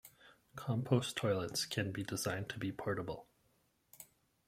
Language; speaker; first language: English; native; English